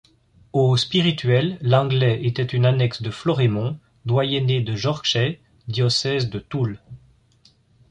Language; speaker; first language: French; native; French